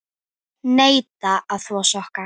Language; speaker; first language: Icelandic; native; Icelandic